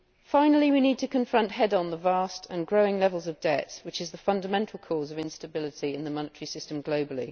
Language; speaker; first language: English; native; English